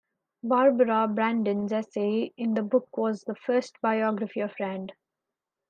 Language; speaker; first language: English; non-native, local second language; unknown